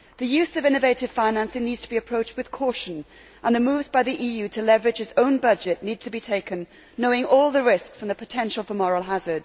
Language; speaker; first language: English; native; English